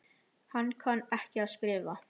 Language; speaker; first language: Icelandic; native; Icelandic